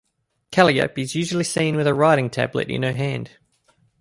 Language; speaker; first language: English; native; English